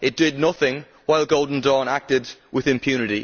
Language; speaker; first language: English; native; English